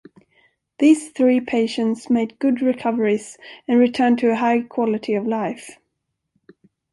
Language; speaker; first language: English; non-native, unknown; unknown